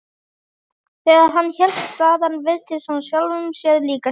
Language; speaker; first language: Icelandic; native; Icelandic